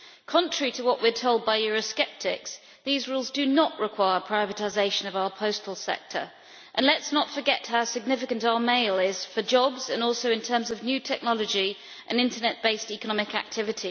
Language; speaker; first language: English; native; English